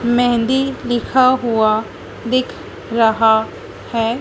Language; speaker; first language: Hindi; native; Hindi